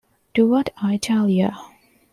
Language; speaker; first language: English; non-native, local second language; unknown